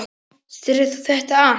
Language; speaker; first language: Icelandic; non-native, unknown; Polish